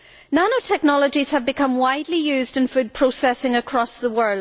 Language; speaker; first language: English; native; English